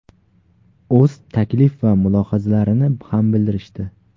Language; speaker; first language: Uzbek; native; Uzbek